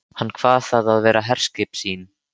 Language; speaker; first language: Icelandic; native; Icelandic